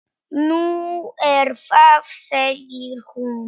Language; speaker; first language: Icelandic; non-native, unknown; Polish